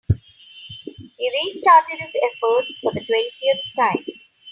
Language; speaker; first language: English; non-native, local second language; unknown